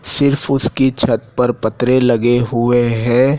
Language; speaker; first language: Hindi; native; Hindi